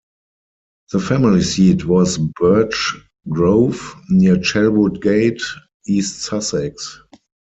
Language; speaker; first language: English; non-native, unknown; German